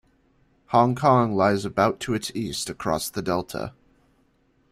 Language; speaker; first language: English; native; English